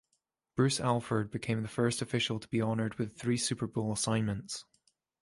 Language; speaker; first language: English; native; English